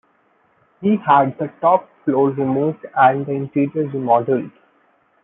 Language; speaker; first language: English; non-native, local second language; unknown